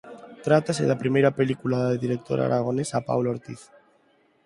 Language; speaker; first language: Galician; non-native, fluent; Spanish